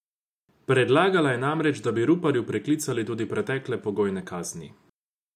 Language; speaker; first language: Slovenian; non-native, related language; Croatian